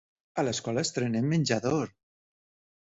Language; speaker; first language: Catalan; native; Catalan